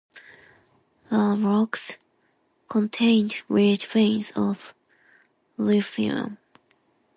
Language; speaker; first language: English; non-native, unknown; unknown